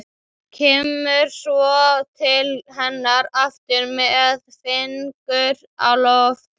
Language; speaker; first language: Icelandic; native; Icelandic